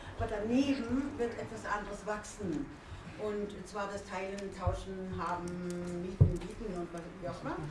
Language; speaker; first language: German; native; German